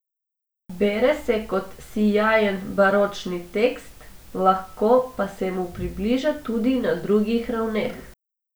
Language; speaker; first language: Slovenian; non-native, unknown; Macedonian